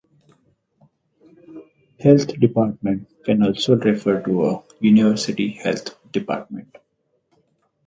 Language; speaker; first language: English; non-native, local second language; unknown